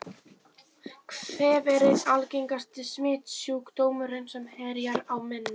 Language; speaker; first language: Icelandic; non-native, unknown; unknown